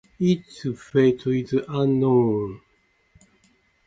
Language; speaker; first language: English; non-native, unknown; Japanese